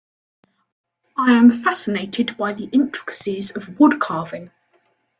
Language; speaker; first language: English; native; English